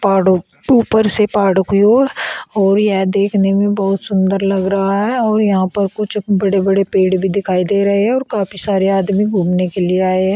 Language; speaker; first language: Hindi; native; Hindi